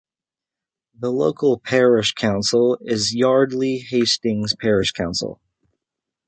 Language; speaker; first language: English; native; English